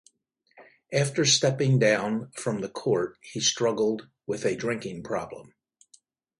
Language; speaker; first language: English; native; English